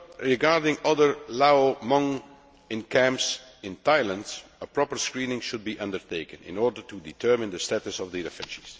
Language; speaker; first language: English; non-native, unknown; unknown